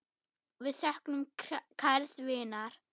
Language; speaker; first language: Icelandic; non-native, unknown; German